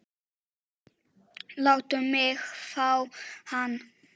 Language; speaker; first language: Icelandic; non-native, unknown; Czech